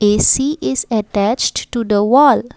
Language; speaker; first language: English; non-native, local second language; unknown